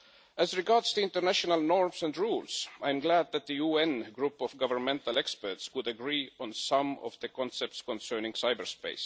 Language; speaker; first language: English; non-native, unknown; Estonian